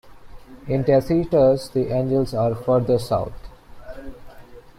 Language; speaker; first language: English; non-native, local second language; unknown